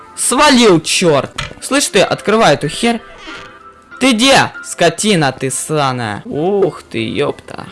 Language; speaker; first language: Russian; native; Russian